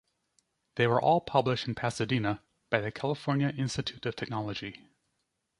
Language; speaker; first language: English; native; English